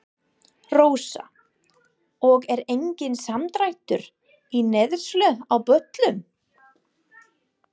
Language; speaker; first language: Icelandic; non-native, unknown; English